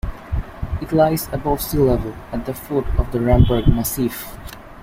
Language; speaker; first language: English; native; English